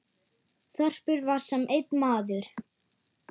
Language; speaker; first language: Icelandic; non-native, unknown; German